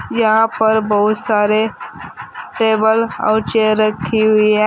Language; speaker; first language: Hindi; native; Hindi